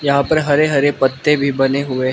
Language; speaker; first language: Hindi; non-native, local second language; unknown